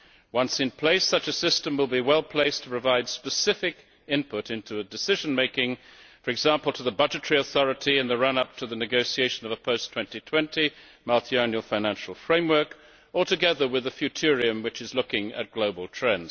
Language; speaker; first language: English; native; English